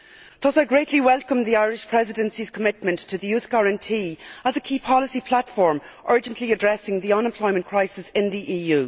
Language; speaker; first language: English; native; English